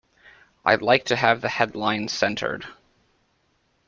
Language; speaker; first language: English; native; English